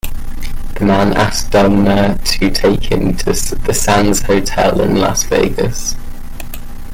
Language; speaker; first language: English; native; English